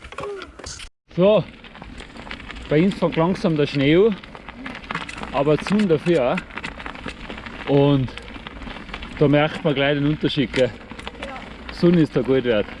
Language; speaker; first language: German; native; German